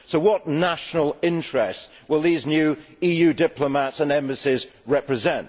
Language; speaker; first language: English; native; English